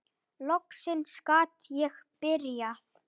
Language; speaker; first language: Icelandic; native; Icelandic